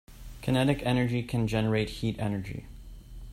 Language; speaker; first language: English; native; English